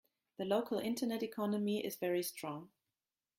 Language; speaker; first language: English; non-native, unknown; German